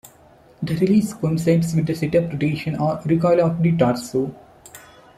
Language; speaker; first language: English; non-native, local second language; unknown